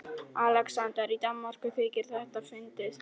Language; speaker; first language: Icelandic; non-native, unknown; Polish